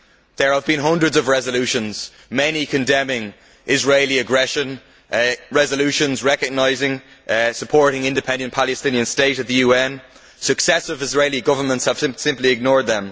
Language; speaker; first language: English; native; English